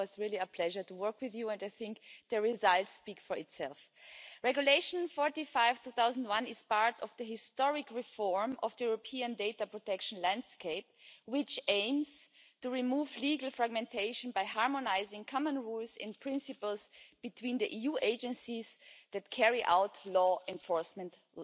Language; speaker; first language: English; non-native, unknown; German